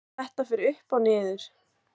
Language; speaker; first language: Icelandic; native; Icelandic